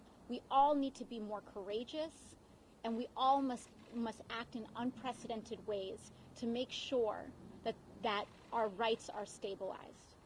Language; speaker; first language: English; early bilingual, other home language; Spanish